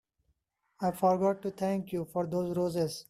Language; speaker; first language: English; non-native, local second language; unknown